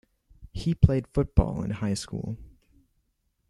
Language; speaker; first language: English; native; English